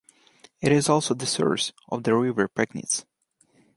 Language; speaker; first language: English; non-native, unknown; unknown